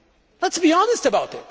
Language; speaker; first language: English; non-native, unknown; Portuguese